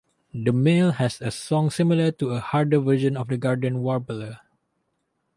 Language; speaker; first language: English; non-native, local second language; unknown